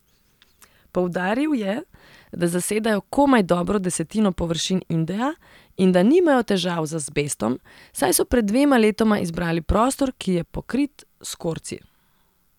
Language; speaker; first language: Slovenian; non-native, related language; Serbian